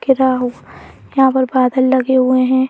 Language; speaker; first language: Hindi; native; Hindi